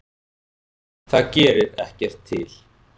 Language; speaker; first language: Icelandic; native; Icelandic